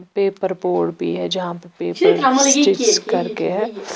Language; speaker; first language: Hindi; non-native, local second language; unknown